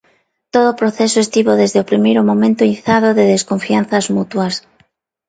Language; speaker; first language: Galician; non-native, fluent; Spanish